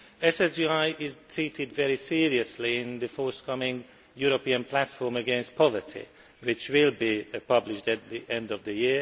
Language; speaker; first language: English; non-native, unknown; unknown